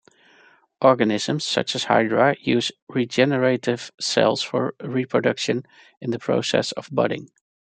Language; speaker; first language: English; non-native, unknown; Dutch